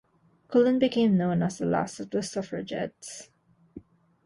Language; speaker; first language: English; non-native, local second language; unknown